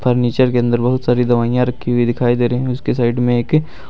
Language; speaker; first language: Hindi; native; Hindi